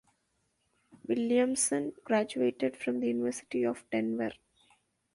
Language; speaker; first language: English; non-native, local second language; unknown